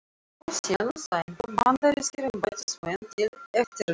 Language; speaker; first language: Icelandic; non-native, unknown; Russian